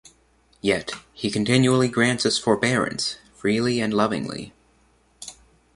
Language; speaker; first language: English; native; English